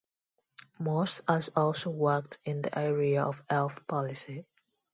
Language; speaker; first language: English; non-native, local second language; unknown